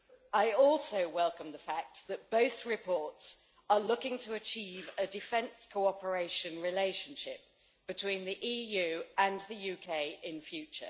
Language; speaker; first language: English; native; English